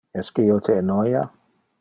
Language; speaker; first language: Interlingua; non-native, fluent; Dutch